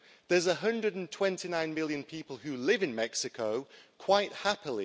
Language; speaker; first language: English; native; English